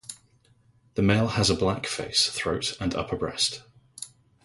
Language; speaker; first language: English; native; English